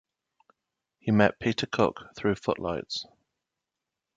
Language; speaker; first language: English; native; English